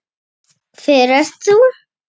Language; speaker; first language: Icelandic; native; Icelandic